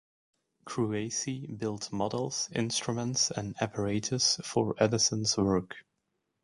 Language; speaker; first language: English; native; English